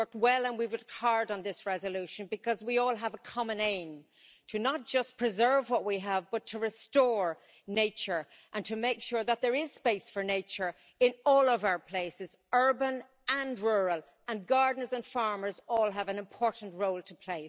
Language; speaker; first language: English; native; English